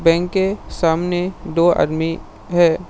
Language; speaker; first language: Hindi; non-native, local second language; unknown